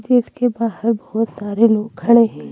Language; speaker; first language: Hindi; native; Hindi